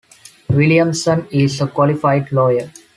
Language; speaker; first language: English; non-native, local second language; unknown